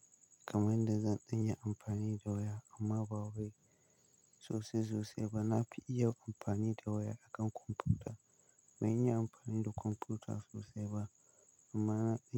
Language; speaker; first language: Hausa; native; Hausa